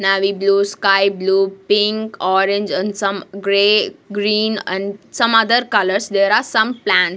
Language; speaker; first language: English; non-native, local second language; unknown